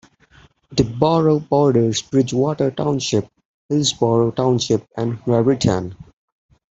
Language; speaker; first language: English; non-native, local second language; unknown